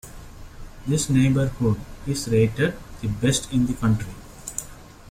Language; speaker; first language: English; non-native, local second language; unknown